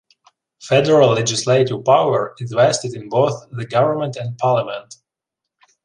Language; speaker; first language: English; non-native, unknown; Ukrainian